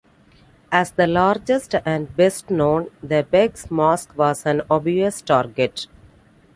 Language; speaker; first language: English; non-native, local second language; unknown